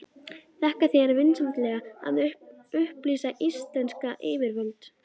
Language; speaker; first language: Icelandic; native; Icelandic